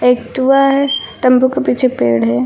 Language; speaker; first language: Hindi; native; Hindi